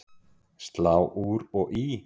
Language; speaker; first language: Icelandic; native; Icelandic